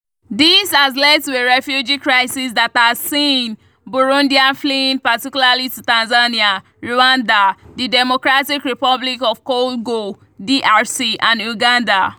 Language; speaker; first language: English; non-native, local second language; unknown